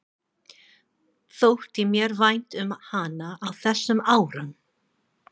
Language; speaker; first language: Icelandic; non-native, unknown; English